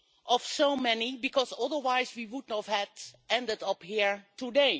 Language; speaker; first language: English; non-native, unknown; Dutch